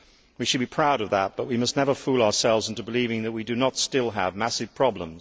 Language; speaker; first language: English; native; English